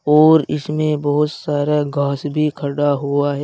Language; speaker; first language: Hindi; native; Hindi